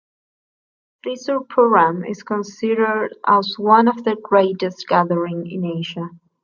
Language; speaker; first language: English; non-native, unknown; Spanish